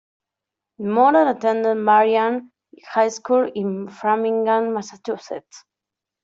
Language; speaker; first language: English; non-native, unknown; Spanish